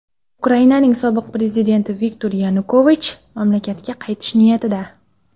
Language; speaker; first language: Uzbek; non-native, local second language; Kara-Kalpak